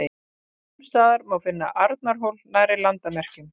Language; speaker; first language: Icelandic; native; Icelandic